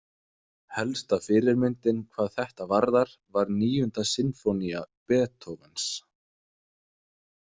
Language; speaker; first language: Icelandic; non-native, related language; Danish